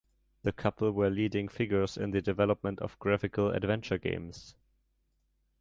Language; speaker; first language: English; non-native, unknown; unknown